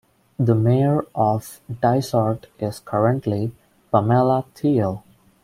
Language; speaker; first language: English; non-native, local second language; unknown